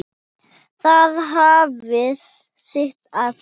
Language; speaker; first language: Icelandic; non-native, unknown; Thai